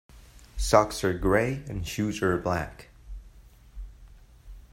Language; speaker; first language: English; non-native, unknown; Spanish